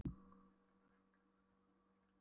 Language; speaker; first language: Icelandic; non-native, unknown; Polish